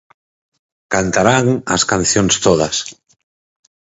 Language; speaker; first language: Galician; native; Galician